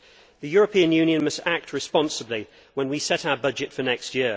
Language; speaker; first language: English; native; English